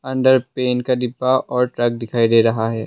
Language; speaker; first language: Hindi; non-native, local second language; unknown